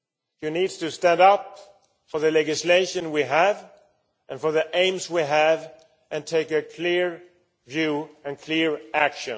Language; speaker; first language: English; non-native, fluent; Swedish